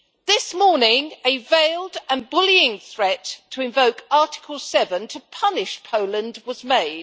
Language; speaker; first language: English; native; English